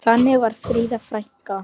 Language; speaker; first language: Icelandic; non-native, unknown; Polish